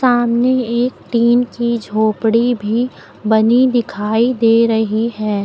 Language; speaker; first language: Hindi; native; Hindi